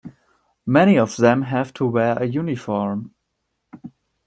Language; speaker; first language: English; non-native, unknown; German